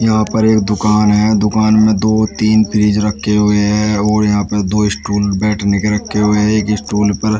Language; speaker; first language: Hindi; native; Hindi